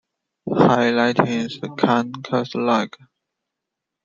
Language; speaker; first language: English; non-native, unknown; Chinese